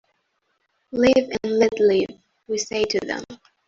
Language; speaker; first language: English; non-native, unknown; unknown